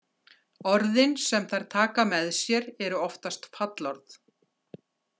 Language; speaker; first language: Icelandic; native; Icelandic